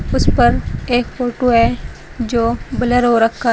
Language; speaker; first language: Hindi; native; Hindi